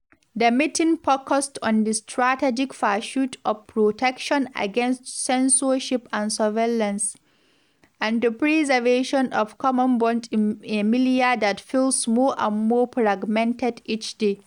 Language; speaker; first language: English; non-native, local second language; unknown